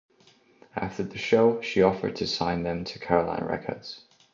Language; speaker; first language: English; non-native, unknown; Estonian